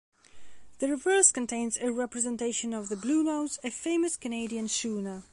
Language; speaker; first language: English; non-native, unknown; Belarusian